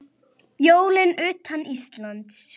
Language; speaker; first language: Icelandic; native; Icelandic